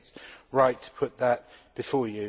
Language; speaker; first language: English; native; English